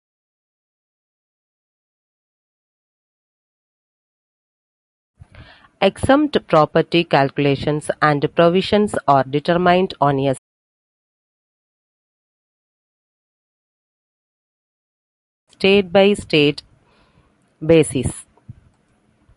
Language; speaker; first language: English; non-native, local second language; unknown